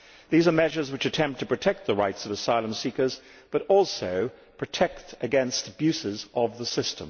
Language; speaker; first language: English; native; English